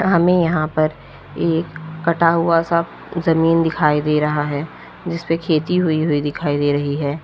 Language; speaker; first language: Hindi; native; Hindi